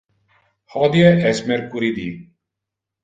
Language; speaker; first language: Interlingua; non-native, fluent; Italian